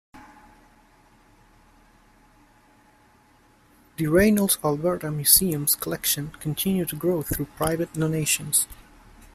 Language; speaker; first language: English; native; English